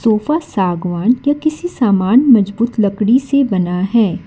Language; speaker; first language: Hindi; non-native, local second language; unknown